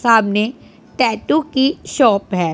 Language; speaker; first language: Hindi; non-native, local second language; Punjabi